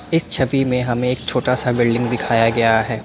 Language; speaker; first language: Hindi; non-native, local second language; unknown